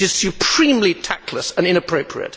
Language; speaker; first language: English; native; English